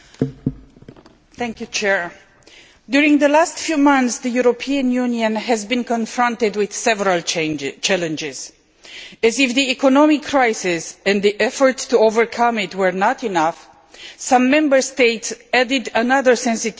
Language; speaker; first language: English; non-native, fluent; Romanian